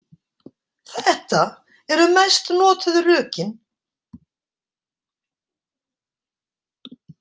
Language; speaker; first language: Icelandic; native; Icelandic